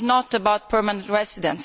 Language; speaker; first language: English; non-native, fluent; Italian